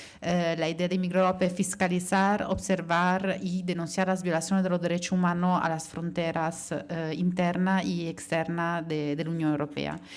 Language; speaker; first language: Spanish; non-native, related language; Italian